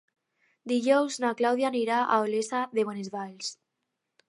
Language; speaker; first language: Catalan; non-native, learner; Spanish